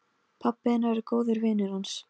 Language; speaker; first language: Icelandic; non-native, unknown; Polish